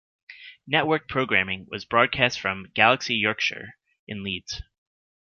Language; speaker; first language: English; native; English